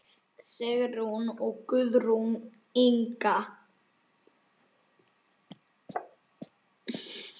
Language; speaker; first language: Icelandic; native; Icelandic